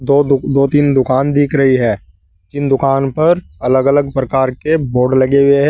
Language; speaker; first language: Hindi; native; Hindi